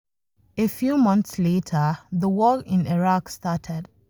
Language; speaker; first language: English; non-native, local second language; Hausa